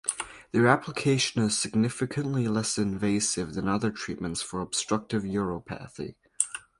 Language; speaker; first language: English; native; English